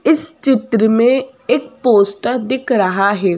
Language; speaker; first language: Hindi; native; Hindi